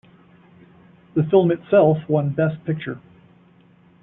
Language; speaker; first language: English; native; English